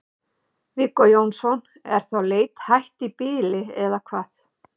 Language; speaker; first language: Icelandic; native; Icelandic